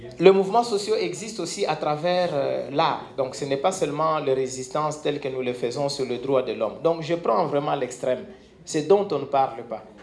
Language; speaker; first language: French; non-native, local second language; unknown